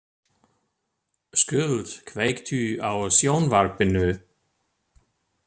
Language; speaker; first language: Icelandic; non-native, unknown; German